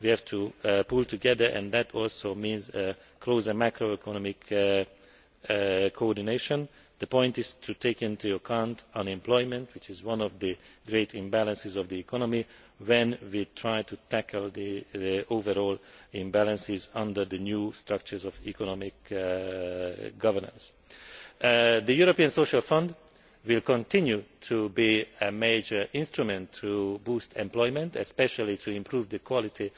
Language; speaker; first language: English; non-native, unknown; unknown